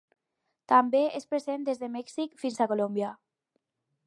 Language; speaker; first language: Catalan; non-native, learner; Spanish